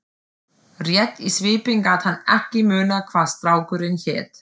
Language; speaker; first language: Icelandic; non-native, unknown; German